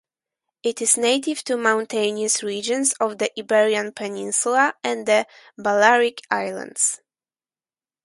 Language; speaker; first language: English; non-native, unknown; Polish